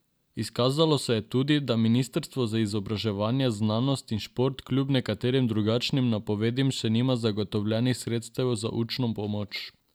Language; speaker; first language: Slovenian; non-native, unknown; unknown